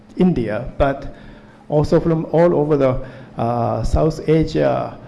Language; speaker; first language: English; non-native, fluent; Japanese